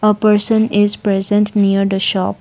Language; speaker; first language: English; non-native, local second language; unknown